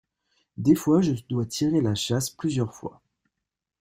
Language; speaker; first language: French; native; French